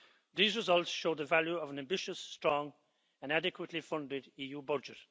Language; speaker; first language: English; native; English